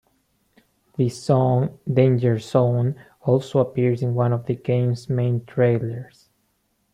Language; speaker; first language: English; non-native, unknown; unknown